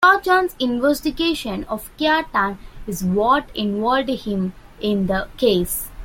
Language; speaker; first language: English; non-native, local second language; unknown